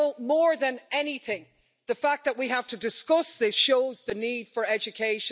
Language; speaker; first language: English; native; English